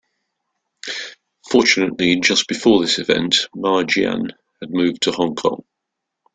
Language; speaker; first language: English; native; English